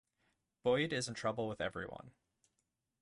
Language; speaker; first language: English; native; English